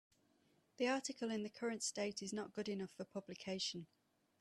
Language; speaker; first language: English; native; English